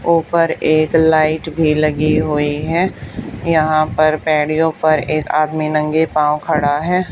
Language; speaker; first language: Hindi; native; Hindi